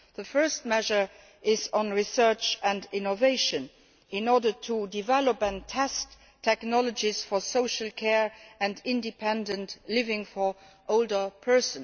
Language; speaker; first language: English; non-native, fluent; Luxembourgish